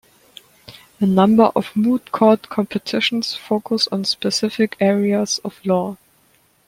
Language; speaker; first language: English; non-native, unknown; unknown